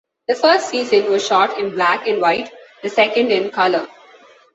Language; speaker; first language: English; non-native, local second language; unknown